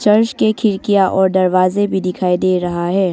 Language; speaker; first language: Hindi; early bilingual, other home language; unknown